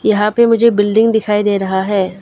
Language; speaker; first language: Hindi; non-native, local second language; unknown